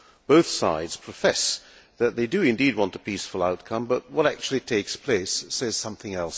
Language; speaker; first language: English; non-native, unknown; Hungarian